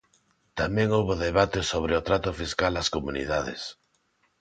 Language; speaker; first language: Galician; non-native, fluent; Spanish